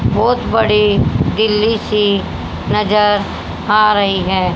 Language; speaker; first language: Hindi; native; Hindi